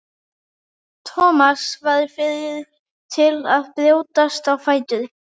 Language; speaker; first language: Icelandic; native; Icelandic